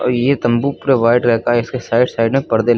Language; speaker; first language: Hindi; native; Hindi